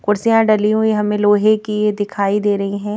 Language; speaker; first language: Hindi; native; Hindi